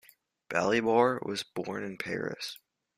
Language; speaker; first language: English; native; English